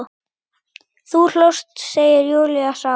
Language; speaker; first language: Icelandic; native; Icelandic